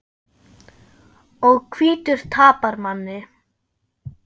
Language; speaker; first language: Icelandic; non-native, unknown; German